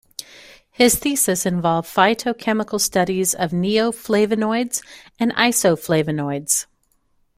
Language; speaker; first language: English; native; English